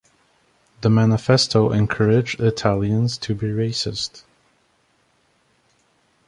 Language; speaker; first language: English; native; English